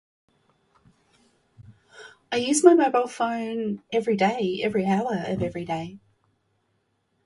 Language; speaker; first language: English; native; English